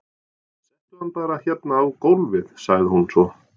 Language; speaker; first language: Icelandic; non-native, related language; Norwegian